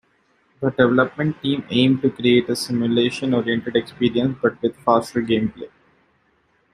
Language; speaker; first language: English; non-native, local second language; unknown